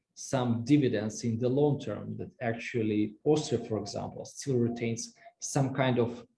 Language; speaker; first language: English; non-native, fluent; Russian